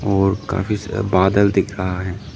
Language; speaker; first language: Hindi; non-native, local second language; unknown